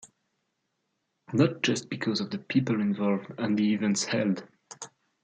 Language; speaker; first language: English; non-native, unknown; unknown